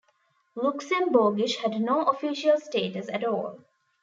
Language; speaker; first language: English; non-native, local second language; Tamil